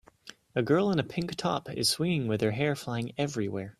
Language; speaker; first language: English; native; English